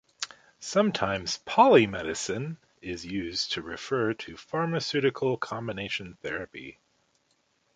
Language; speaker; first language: English; native; English